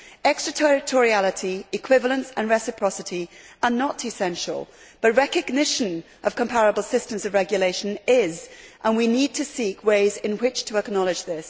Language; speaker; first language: English; native; English